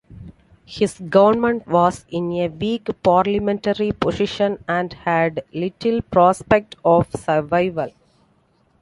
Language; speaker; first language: English; non-native, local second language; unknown